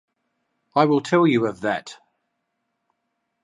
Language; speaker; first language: English; native; English